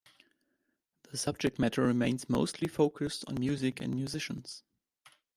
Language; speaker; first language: English; non-native, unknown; German